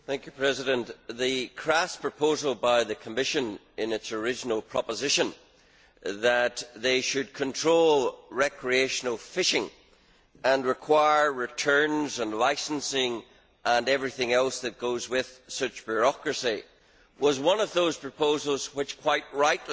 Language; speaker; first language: English; native; English